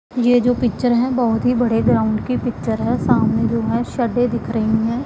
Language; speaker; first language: Hindi; non-native, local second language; Punjabi